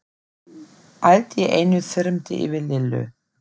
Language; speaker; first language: Icelandic; non-native, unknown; German